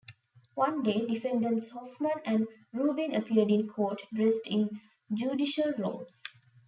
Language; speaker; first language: English; non-native, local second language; Tamil